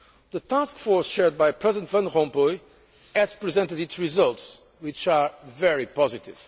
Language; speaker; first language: English; non-native, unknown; Portuguese